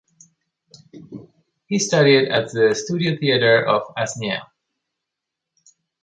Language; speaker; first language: English; native; English